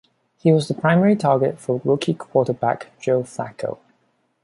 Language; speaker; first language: English; non-native, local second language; Cantonese